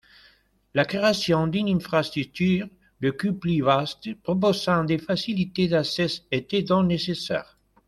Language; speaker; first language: French; non-native, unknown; Spanish